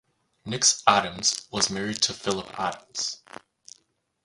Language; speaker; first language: English; native; English